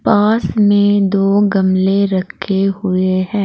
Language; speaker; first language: Hindi; native; Hindi